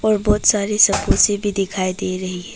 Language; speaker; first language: Hindi; non-native, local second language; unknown